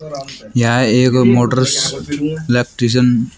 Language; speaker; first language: Hindi; native; Hindi